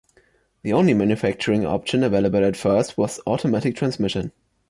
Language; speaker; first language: English; non-native, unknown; German